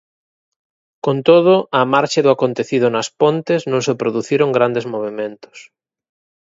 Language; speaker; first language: Galician; native; Galician